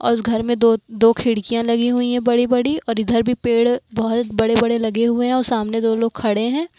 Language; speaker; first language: Hindi; native; Hindi